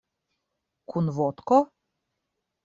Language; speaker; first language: Esperanto; non-native, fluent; Russian